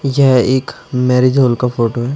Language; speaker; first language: Hindi; native; Hindi